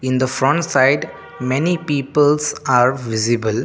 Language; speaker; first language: English; non-native, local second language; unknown